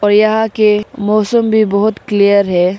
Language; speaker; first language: Hindi; non-native, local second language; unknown